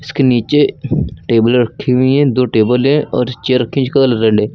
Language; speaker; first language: Hindi; native; Hindi